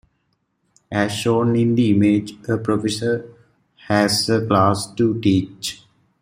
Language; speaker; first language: English; native; English